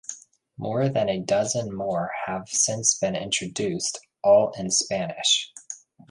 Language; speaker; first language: English; native; English